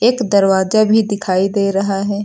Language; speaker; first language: Hindi; native; Hindi